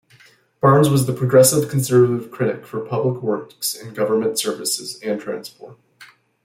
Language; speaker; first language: English; native; English